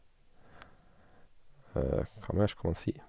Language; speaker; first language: Norwegian; native; Norwegian